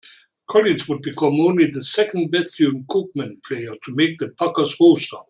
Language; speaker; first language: English; non-native, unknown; German